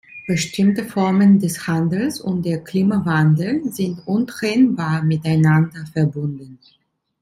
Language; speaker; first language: German; non-native, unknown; Italian